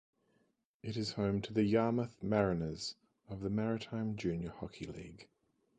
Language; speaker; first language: English; native; English